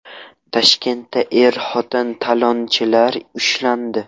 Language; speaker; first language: Uzbek; non-native, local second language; Russian